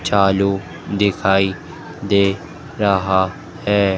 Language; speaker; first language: Hindi; native; Hindi